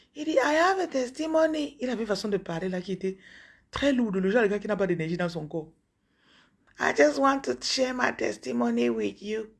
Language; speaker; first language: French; non-native, local second language; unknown